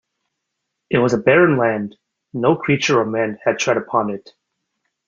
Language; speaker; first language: English; native; English